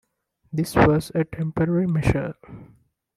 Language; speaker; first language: English; non-native, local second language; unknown